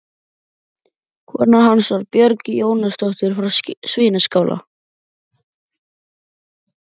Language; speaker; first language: Icelandic; native; Icelandic